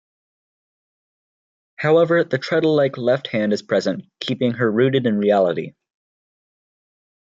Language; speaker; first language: English; native; English